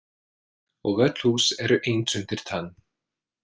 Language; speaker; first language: Icelandic; non-native, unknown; English